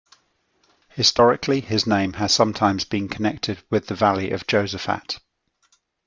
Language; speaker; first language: English; native; English